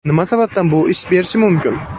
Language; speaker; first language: Uzbek; non-native, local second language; Kara-Kalpak